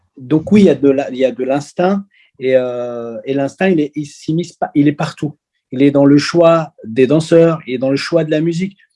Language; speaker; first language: French; early bilingual, other home language; Arabic